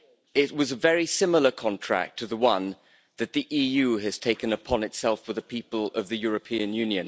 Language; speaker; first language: English; native; English